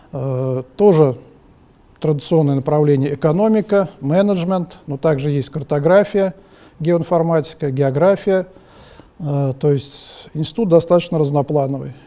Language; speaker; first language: Russian; native; Russian